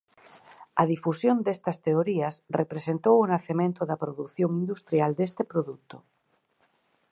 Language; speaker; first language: Galician; native; Galician